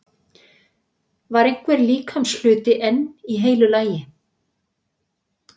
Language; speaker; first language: Icelandic; native; Icelandic